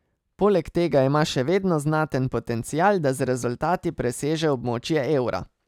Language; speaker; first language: Slovenian; native; Slovenian